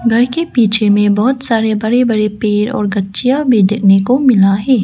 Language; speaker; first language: Hindi; non-native, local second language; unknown